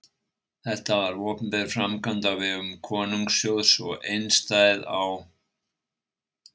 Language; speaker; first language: Icelandic; native; Icelandic